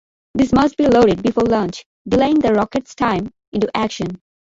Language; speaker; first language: English; non-native, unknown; Bangla